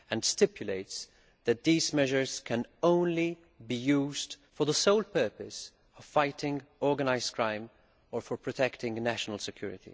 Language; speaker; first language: English; non-native, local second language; Maltese